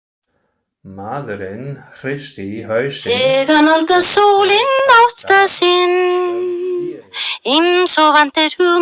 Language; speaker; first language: Icelandic; non-native, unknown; German